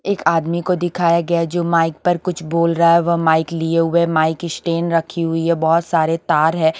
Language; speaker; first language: Hindi; native; Hindi